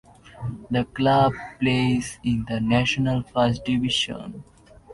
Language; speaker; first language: English; non-native, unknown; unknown